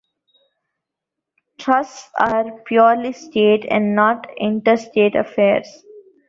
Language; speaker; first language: English; non-native, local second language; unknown